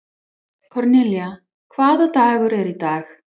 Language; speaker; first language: Icelandic; non-native, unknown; English